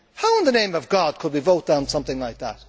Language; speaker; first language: English; native; English